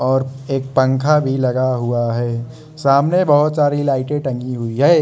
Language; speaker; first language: Hindi; non-native, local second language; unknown